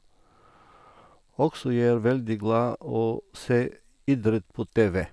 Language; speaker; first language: Norwegian; non-native, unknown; Bulgarian